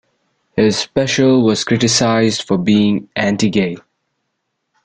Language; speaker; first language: English; non-native, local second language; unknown